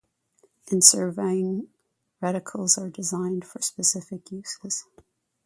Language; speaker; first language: English; native; English